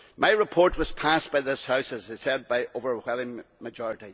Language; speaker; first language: English; native; English